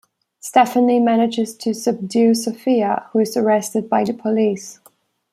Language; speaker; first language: English; non-native, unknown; German